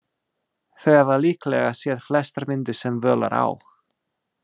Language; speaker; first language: Icelandic; non-native, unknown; English